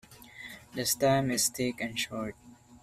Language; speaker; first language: English; non-native, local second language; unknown